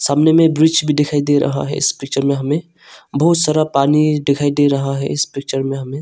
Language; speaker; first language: Hindi; non-native, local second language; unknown